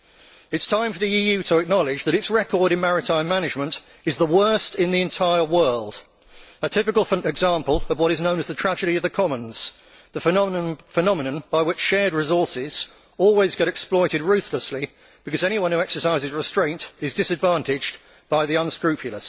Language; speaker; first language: English; native; English